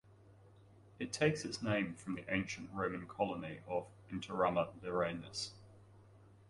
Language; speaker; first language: English; native; English